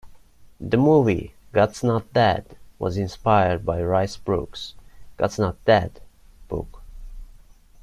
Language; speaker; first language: English; non-native, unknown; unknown